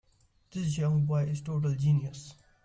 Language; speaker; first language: English; non-native, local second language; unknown